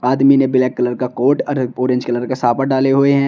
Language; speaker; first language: Hindi; native; Hindi